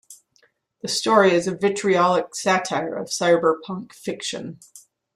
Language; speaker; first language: English; native; English